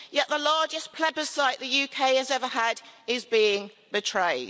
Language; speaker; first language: English; native; English